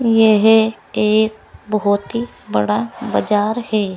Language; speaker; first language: Hindi; native; Hindi